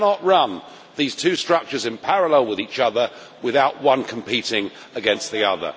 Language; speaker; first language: English; native; English